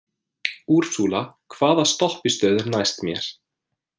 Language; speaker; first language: Icelandic; non-native, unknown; English